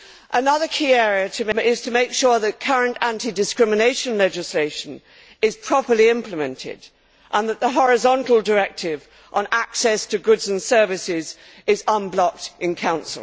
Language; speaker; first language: English; native; English